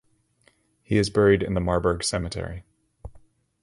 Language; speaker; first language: English; native; English